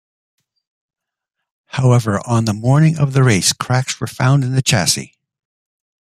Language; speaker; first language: English; native; English